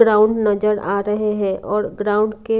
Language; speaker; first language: Hindi; non-native, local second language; Punjabi